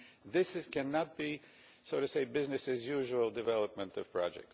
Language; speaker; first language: English; non-native, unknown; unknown